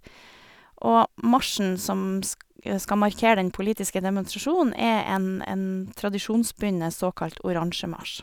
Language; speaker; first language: Norwegian; native; Norwegian